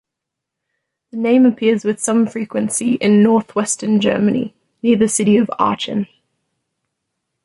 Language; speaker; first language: English; native; English